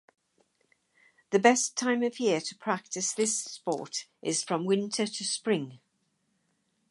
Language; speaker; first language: English; native; English